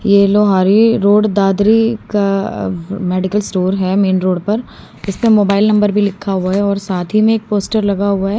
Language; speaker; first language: Hindi; native; Hindi